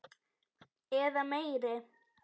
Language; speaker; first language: Icelandic; non-native, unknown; Polish